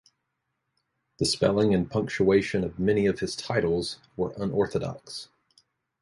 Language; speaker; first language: English; native; English